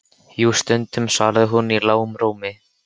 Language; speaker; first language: Icelandic; native; Icelandic